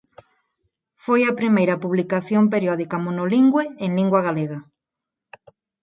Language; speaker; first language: Galician; non-native, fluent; Spanish